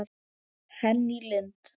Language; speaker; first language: Icelandic; native; Icelandic